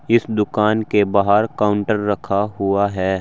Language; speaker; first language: Hindi; native; Hindi